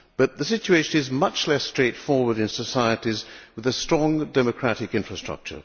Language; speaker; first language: English; non-native, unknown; Hungarian